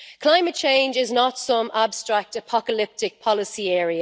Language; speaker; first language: English; native; English